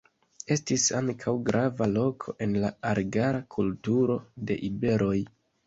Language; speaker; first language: Esperanto; non-native, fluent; Kinyarwanda